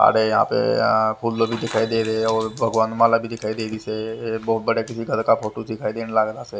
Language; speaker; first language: Hindi; native; Hindi